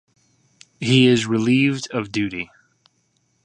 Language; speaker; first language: English; native; English